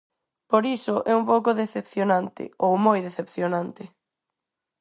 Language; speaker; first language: Galician; non-native, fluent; Spanish